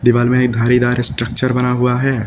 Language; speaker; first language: Hindi; native; Hindi